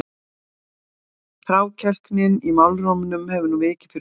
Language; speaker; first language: Icelandic; native; Icelandic